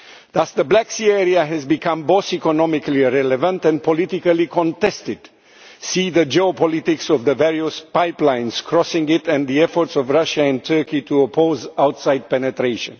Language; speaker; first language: English; non-native, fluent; Romanian